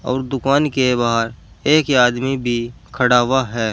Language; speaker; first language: Hindi; native; Hindi